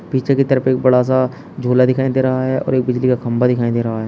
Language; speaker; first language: Hindi; native; Hindi